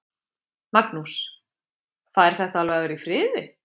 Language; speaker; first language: Icelandic; native; Icelandic